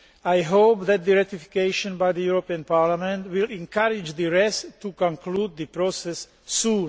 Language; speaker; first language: English; non-native, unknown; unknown